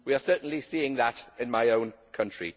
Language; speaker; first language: English; native; English